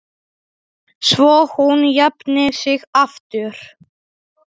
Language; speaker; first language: Icelandic; non-native, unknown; Polish